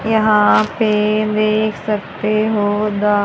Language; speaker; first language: Hindi; native; Hindi